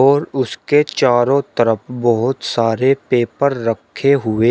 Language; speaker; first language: Hindi; native; Hindi